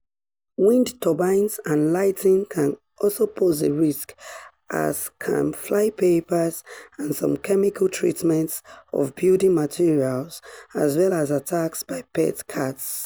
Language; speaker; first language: English; non-native, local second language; Yoruba